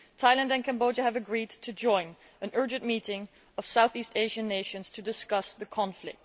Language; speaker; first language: English; non-native, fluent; Dutch